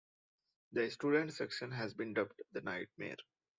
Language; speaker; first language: English; non-native, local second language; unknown